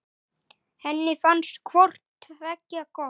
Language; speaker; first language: Icelandic; native; Icelandic